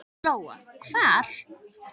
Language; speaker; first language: Icelandic; native; Icelandic